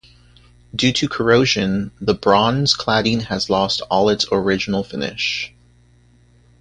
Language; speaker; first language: English; native; English